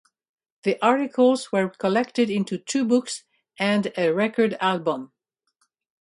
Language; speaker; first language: English; native; English